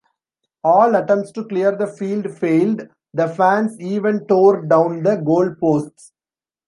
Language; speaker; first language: English; non-native, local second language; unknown